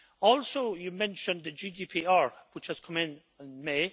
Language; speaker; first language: English; native; English